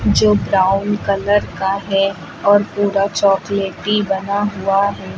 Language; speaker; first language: Hindi; native; Hindi